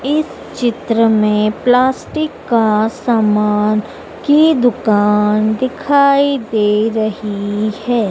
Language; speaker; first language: Hindi; native; Hindi